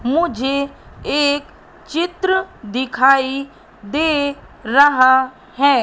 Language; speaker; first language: Hindi; native; Hindi